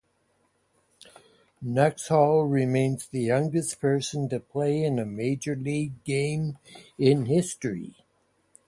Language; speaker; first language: English; native; English